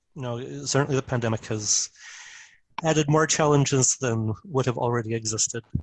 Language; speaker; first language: English; native; English